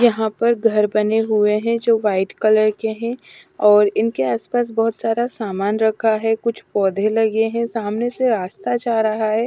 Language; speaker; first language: Hindi; non-native, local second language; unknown